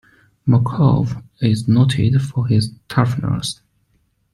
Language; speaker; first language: English; non-native, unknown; Chinese